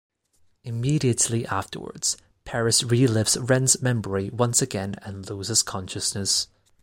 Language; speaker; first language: English; non-native, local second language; Cantonese